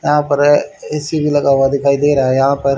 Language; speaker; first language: Hindi; native; Hindi